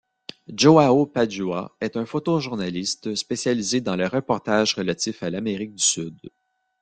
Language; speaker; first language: French; native; French